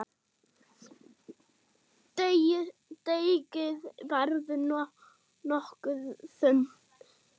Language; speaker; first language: Icelandic; non-native, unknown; German